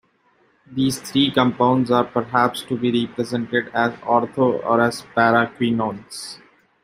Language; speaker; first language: English; non-native, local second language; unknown